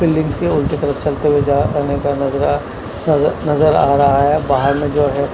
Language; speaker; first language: Hindi; non-native, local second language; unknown